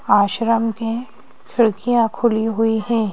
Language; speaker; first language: Hindi; native; Hindi